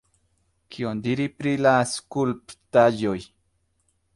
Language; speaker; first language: Esperanto; non-native, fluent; Spanish